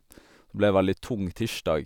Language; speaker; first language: Norwegian; native; Norwegian